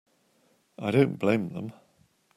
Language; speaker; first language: English; native; English